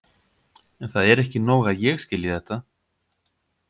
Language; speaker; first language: Icelandic; native; Icelandic